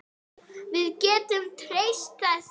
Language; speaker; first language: Icelandic; native; Icelandic